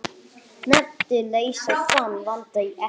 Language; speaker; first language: Icelandic; non-native, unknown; English